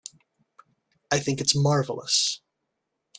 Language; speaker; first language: English; native; English